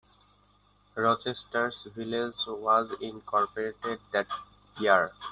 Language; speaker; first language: English; non-native, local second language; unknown